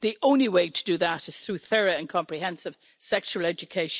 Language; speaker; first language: English; native; English